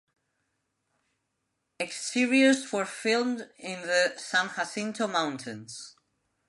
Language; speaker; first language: English; non-native, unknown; Spanish